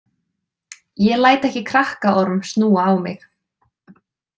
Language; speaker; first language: Icelandic; native; Icelandic